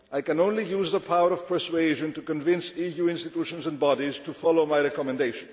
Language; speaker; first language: English; non-native, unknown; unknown